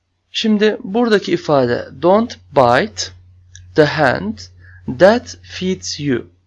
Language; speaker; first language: English; non-native, fluent; Turkish